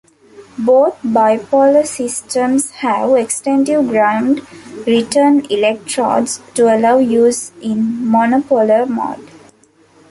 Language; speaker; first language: English; non-native, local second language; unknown